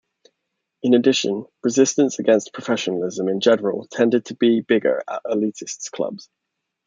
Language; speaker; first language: English; native; English